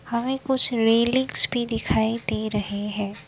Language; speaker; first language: Hindi; non-native, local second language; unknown